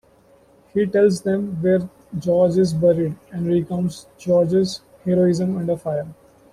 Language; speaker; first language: English; non-native, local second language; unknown